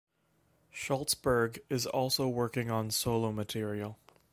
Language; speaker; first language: English; native; English